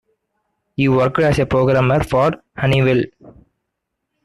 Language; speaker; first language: English; native; English